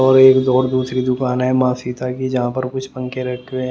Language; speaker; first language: Hindi; native; Hindi